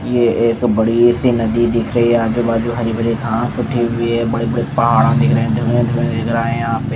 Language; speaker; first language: Hindi; non-native, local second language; Punjabi